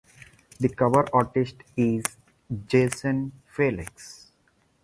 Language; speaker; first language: English; non-native, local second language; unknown